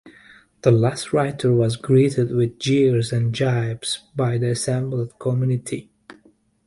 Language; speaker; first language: English; native; English